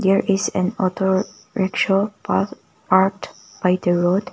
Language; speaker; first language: English; non-native, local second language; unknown